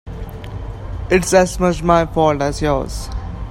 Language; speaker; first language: English; non-native, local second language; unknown